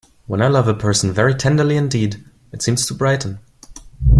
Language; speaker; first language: English; non-native, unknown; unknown